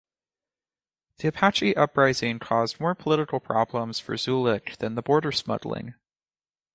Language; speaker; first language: English; native; English